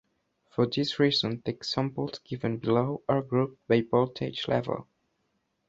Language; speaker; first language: English; non-native, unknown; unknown